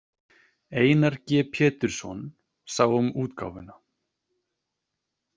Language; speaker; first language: Icelandic; native; Icelandic